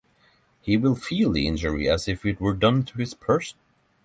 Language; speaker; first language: English; non-native, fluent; Norwegian